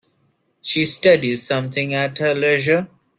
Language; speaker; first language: English; non-native, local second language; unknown